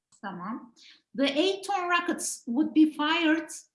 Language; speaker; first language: English; non-native, fluent; Turkish